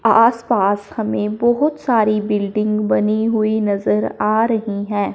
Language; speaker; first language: Hindi; non-native, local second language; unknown